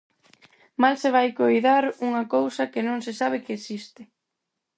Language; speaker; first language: Galician; non-native, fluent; Spanish